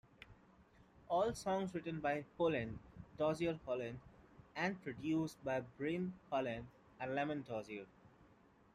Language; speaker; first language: English; non-native, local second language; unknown